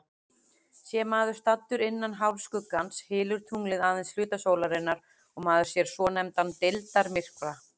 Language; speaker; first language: Icelandic; native; Icelandic